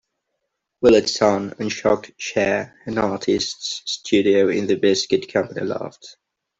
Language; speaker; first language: English; non-native, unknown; Catalan